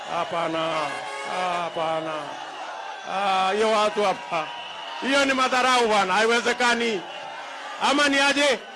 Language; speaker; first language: Swahili; non-native, local second language; Kikuyu